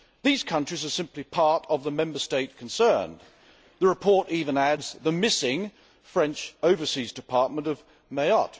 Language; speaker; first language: English; native; English